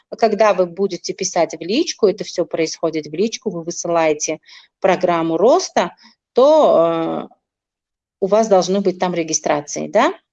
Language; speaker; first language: Russian; non-native, local second language; Tajik